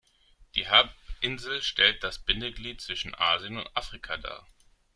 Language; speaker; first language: German; non-native, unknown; Greek